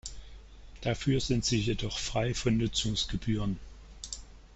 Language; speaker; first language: German; native; German